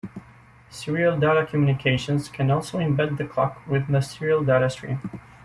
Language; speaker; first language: English; native; English